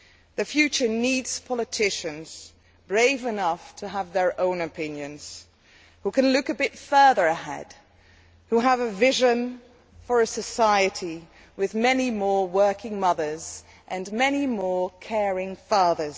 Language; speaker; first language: English; non-native, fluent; Dutch